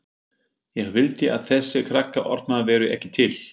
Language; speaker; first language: Icelandic; non-native, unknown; German